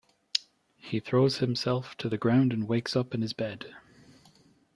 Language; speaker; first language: English; native; English